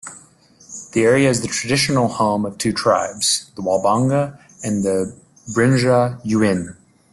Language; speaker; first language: English; native; English